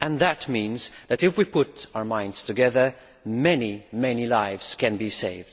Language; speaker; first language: English; non-native, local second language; Maltese